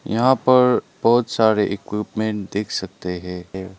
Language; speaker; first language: Hindi; non-native, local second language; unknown